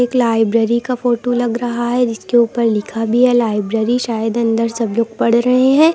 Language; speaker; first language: Hindi; native; Hindi